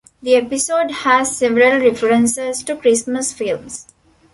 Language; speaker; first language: English; non-native, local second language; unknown